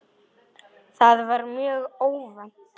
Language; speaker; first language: Icelandic; non-native, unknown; Polish